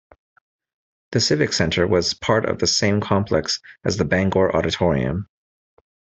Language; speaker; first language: English; native; English